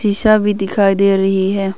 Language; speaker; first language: Hindi; early bilingual, other home language; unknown